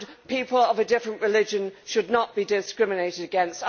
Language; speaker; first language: English; native; English